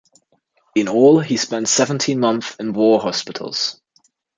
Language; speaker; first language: English; non-native, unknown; German